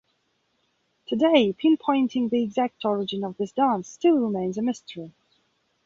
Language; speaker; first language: English; non-native, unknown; Belarusian